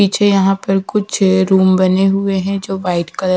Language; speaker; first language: Hindi; non-native, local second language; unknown